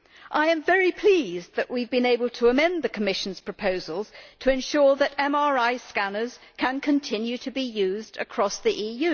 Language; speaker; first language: English; native; English